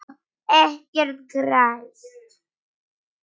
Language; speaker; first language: Icelandic; non-native, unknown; Polish